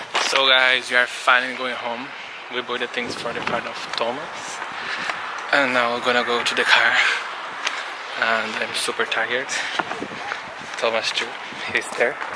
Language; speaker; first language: English; non-native, fluent; Portuguese